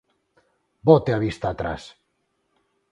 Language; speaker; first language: Galician; non-native, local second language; Spanish